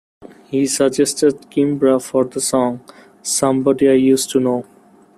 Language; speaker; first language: English; non-native, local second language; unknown